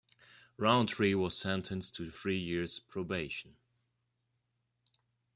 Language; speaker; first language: English; non-native, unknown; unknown